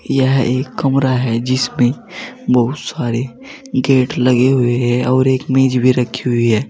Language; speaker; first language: Hindi; native; Hindi